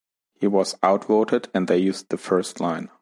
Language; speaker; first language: English; non-native, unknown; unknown